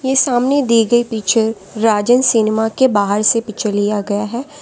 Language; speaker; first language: Hindi; non-native, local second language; Gujarati